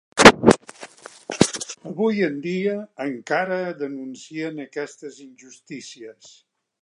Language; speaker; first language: Catalan; native; Catalan